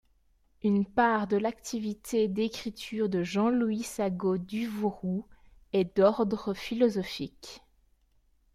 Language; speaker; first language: French; native; French